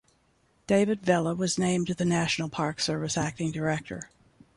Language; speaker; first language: English; native; English